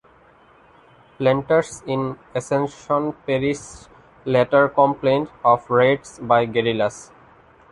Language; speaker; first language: English; non-native, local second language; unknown